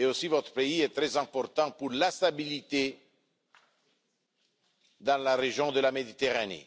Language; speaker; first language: French; non-native, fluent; Italian